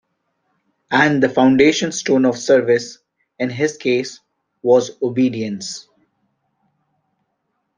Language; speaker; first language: English; non-native, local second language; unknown